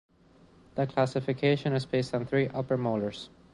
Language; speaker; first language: English; non-native, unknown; Spanish